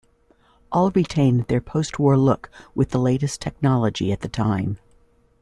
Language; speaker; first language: English; native; English